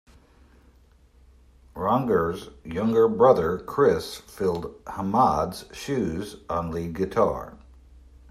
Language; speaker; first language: English; native; English